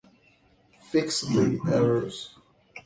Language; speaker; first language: English; non-native, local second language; Yoruba